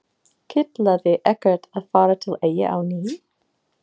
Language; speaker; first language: Icelandic; non-native, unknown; English